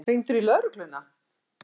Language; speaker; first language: Icelandic; native; Icelandic